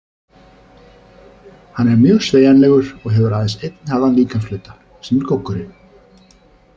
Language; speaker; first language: Icelandic; native; Icelandic